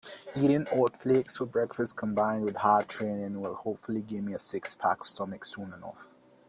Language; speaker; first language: English; native; English